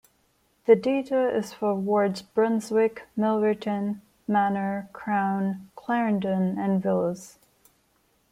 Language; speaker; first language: English; non-native, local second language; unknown